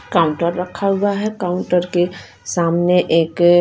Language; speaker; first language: Hindi; non-native, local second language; Punjabi